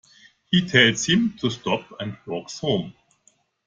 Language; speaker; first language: English; non-native, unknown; German